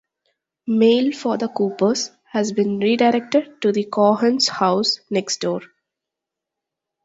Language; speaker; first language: English; non-native, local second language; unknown